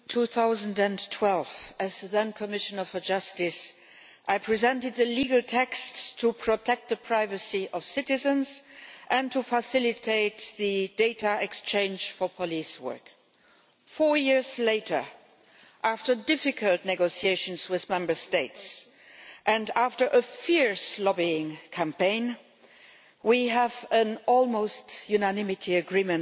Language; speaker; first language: English; non-native, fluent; Luxembourgish